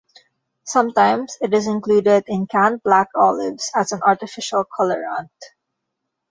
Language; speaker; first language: English; non-native, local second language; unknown